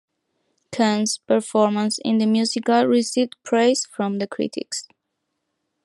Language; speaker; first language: English; non-native, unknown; Spanish